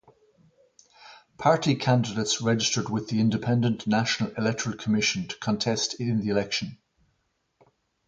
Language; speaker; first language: English; native; English